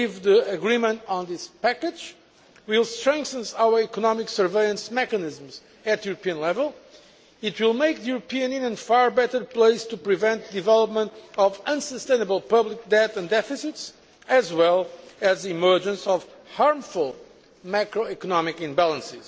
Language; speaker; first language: English; non-native, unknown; Portuguese